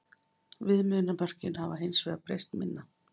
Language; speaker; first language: Icelandic; native; Icelandic